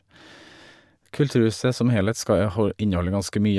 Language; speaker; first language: Norwegian; native; Norwegian